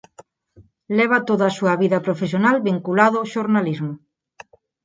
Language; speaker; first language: Galician; non-native, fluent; Spanish